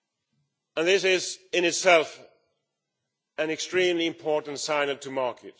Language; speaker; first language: English; non-native, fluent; Swedish